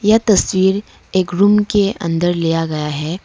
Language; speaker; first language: Hindi; non-native, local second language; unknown